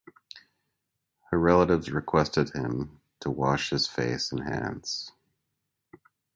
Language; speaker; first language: English; native; English